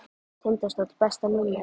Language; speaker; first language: Icelandic; native; Icelandic